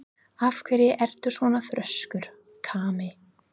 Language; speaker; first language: Icelandic; non-native, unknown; English